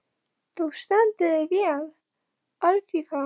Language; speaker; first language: Icelandic; non-native, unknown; Polish